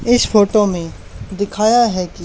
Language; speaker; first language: Hindi; native; Hindi